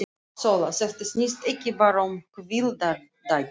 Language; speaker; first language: Icelandic; non-native, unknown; Russian